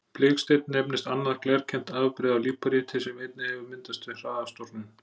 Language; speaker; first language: Icelandic; native; Icelandic